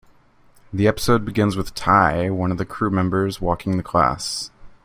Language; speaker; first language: English; native; English